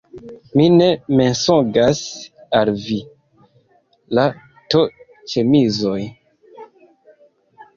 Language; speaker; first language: Esperanto; non-native, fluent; Kinyarwanda